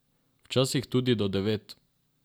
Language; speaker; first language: Slovenian; non-native, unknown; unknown